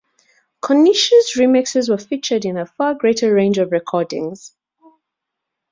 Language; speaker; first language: English; native; English